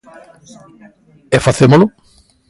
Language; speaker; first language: Galician; native; Galician